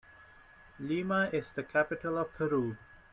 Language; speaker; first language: English; non-native, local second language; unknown